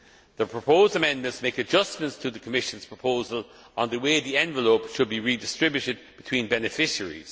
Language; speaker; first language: English; non-native, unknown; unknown